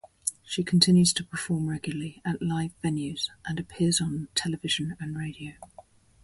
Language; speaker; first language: English; native; English